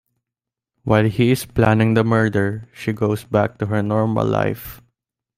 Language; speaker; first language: English; non-native, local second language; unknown